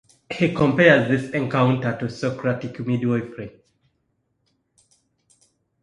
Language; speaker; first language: English; non-native, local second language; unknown